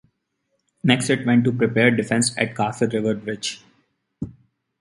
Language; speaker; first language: English; non-native, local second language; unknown